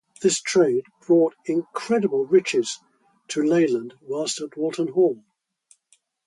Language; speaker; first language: English; native; English